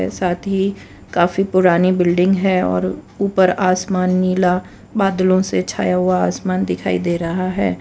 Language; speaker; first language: Hindi; non-native, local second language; Gujarati